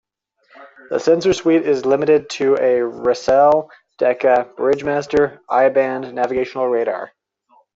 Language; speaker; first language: English; native; English